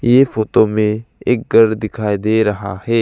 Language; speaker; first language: Hindi; non-native, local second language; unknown